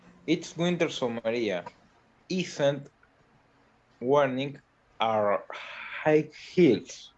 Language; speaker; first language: English; non-native, learner; Spanish